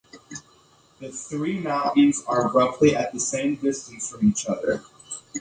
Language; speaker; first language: English; native; English